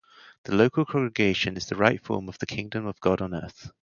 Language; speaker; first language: English; native; English